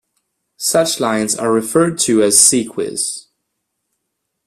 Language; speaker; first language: English; non-native, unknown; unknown